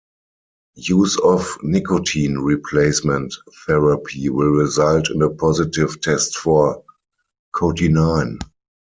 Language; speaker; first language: English; non-native, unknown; German